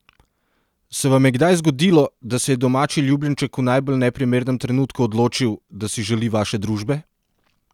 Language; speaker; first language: Slovenian; non-native, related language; Serbian